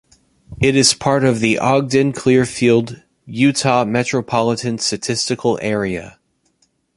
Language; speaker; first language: English; native; English